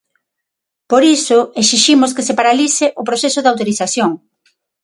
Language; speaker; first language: Galician; non-native, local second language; Spanish